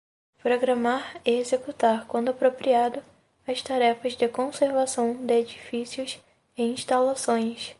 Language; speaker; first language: Portuguese; native; Portuguese